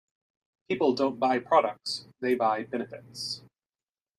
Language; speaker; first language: English; native; English